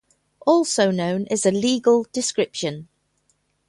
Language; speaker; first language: English; native; English